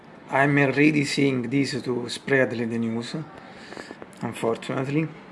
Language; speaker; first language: English; non-native, learner; Italian